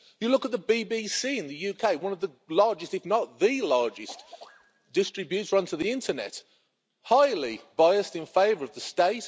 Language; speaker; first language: English; native; English